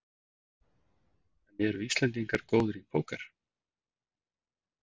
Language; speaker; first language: Icelandic; native; Icelandic